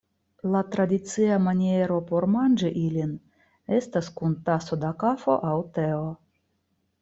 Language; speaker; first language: Esperanto; non-native, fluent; Russian